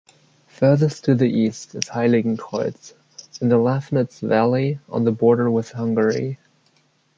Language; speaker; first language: English; non-native, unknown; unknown